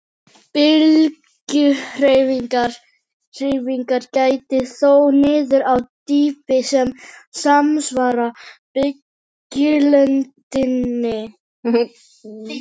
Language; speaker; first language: Icelandic; non-native, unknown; Filipino